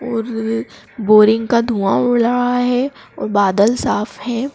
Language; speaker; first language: Hindi; native; Hindi